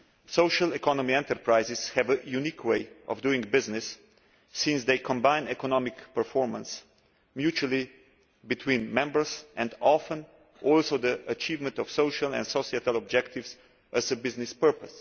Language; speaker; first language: English; non-native, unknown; Slovenian